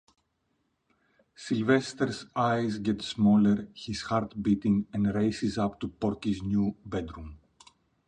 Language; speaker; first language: English; non-native, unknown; Greek